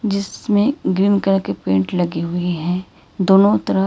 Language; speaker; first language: Hindi; non-native, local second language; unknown